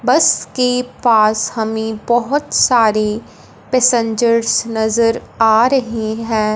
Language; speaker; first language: Hindi; non-native, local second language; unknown